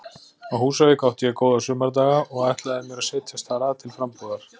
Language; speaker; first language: Icelandic; native; Icelandic